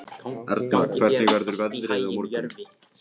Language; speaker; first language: Icelandic; native; Icelandic